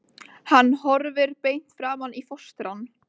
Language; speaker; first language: Icelandic; native; Icelandic